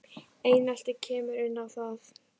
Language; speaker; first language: Icelandic; native; Icelandic